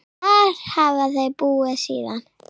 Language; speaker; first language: Icelandic; native; Icelandic